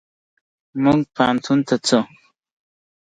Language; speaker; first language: English; non-native, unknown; Pashto